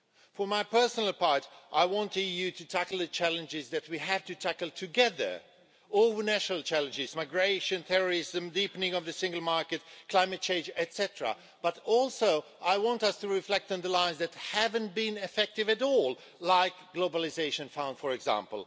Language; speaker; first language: English; non-native, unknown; Swedish